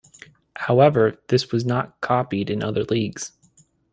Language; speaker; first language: English; native; English